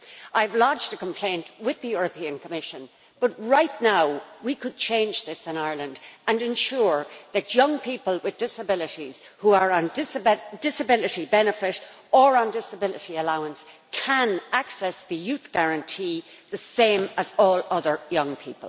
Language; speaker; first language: English; native; English